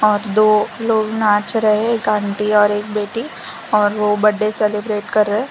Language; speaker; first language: Hindi; non-native, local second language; Gujarati